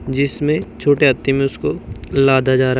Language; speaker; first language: Hindi; native; Hindi